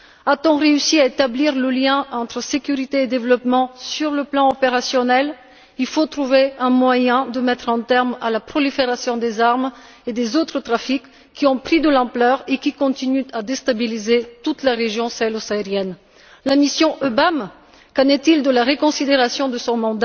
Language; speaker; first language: French; non-native, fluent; Bulgarian